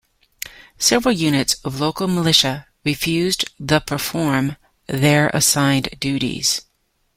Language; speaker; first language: English; native; English